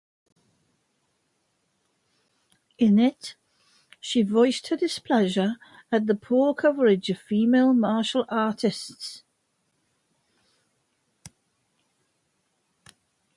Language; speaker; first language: English; native; English